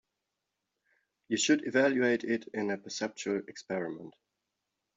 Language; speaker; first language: English; native; English